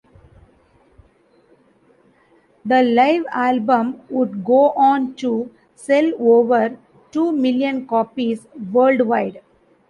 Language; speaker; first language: English; non-native, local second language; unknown